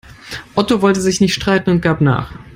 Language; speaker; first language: English; non-native, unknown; German